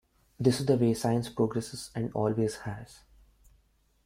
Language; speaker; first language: English; non-native, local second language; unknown